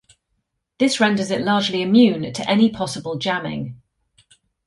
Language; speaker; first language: English; native; English